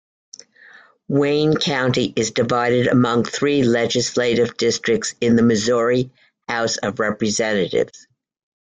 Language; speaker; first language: English; native; English